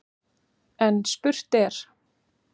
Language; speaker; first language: Icelandic; native; Icelandic